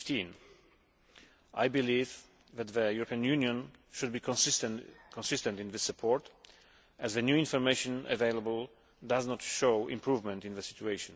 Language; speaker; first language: English; non-native, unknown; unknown